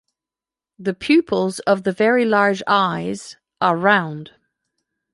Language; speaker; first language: English; non-native, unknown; French